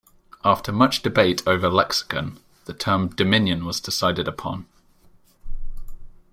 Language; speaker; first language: English; native; English